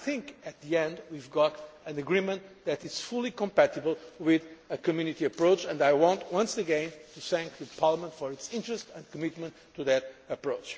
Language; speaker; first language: English; non-native, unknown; Portuguese